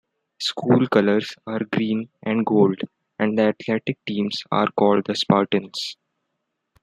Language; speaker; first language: English; non-native, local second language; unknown